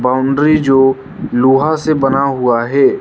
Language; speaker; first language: Hindi; non-native, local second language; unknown